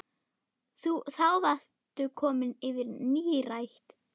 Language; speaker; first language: Icelandic; non-native, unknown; German